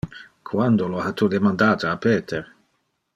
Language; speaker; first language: Interlingua; non-native, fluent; Dutch